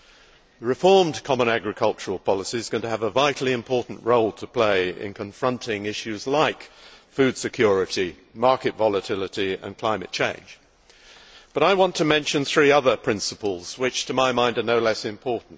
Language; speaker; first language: English; native; English